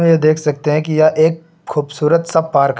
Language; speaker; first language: Hindi; native; Hindi